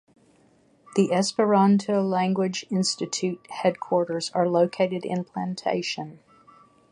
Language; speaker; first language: English; native; English